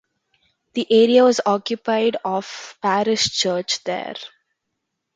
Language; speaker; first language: English; non-native, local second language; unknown